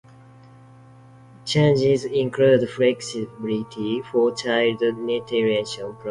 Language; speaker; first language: English; non-native, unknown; Japanese